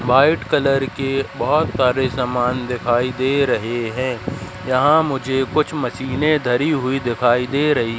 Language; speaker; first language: Hindi; native; Hindi